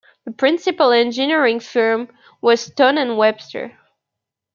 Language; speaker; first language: English; native; English